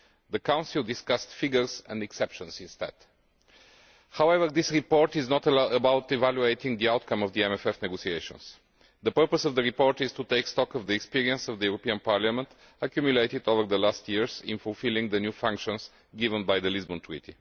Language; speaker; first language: English; non-native, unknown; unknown